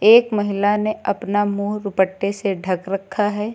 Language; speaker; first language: Hindi; native; Hindi